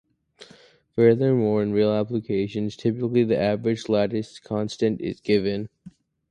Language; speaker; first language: English; native; English